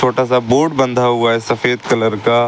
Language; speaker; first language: Hindi; native; Hindi